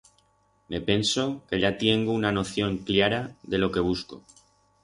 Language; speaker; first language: Aragonese; non-native, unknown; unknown